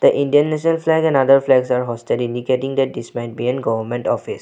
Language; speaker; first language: English; non-native, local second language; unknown